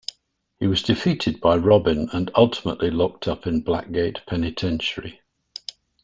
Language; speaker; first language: English; native; English